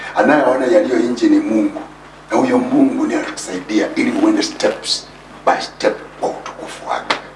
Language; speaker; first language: Swahili; non-native, local second language; Luyia